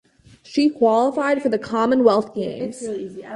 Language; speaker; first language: English; native; English